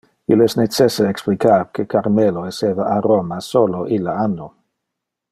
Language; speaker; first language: Interlingua; non-native, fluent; Dutch